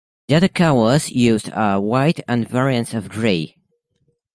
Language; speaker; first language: English; native; English